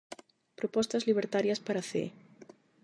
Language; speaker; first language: Galician; non-native, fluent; Spanish